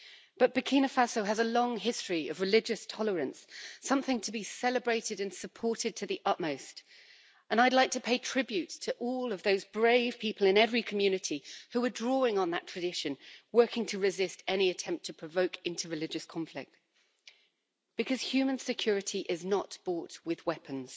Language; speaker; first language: English; native; English